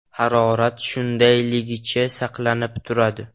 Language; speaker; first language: Uzbek; non-native, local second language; Russian